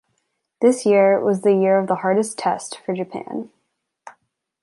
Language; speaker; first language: English; native; English